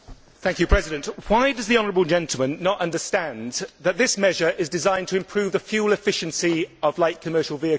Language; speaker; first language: English; native; English